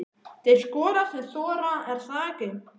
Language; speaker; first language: Icelandic; native; Icelandic